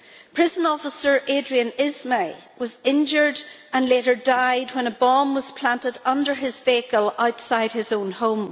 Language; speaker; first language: English; native; English